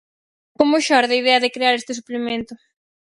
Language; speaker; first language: Galician; native; Galician